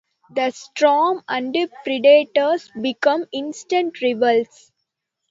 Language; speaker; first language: English; non-native, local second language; Tamil